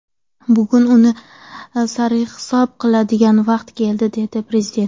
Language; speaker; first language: Uzbek; non-native, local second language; Kara-Kalpak